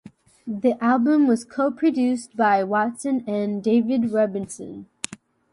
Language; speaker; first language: English; native; English